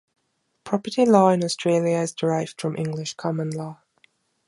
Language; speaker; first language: English; non-native, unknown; German